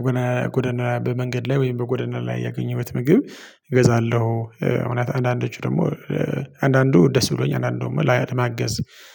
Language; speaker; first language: Amharic; non-native, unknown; Tigrinya